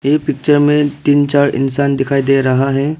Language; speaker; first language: Hindi; non-native, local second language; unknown